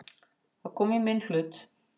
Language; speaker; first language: Icelandic; native; Icelandic